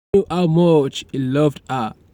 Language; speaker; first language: English; non-native, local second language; Yoruba